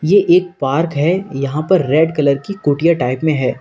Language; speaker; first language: Hindi; native; Hindi